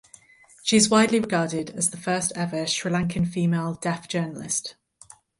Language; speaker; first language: English; native; English